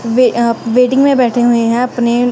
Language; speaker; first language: Hindi; non-native, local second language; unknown